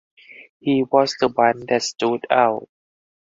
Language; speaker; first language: English; non-native, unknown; Thai